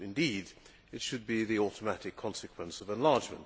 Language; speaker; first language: English; non-native, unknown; Hungarian